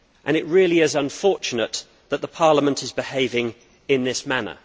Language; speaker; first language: English; native; English